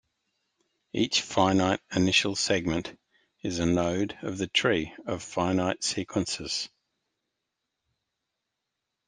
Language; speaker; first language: English; native; English